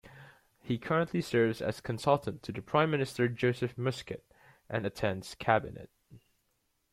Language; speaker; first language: English; native; English